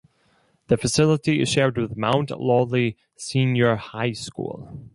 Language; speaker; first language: English; non-native, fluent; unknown